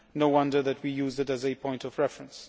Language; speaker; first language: English; non-native, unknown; Polish